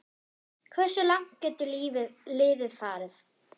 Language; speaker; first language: Icelandic; non-native, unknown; German